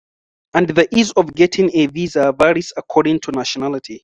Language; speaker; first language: English; non-native, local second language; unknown